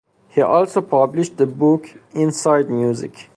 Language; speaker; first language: English; non-native, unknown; Persian